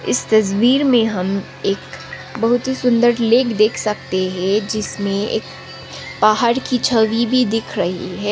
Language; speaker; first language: Hindi; non-native, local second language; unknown